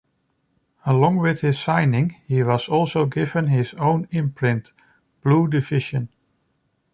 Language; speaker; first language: English; non-native, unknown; Dutch